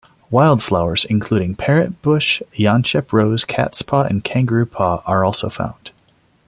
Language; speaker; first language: English; non-native, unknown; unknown